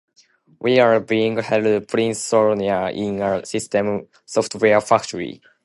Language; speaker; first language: English; non-native, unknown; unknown